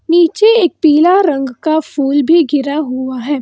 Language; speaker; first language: Hindi; non-native, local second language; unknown